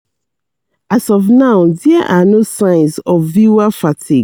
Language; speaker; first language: English; non-native, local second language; Yoruba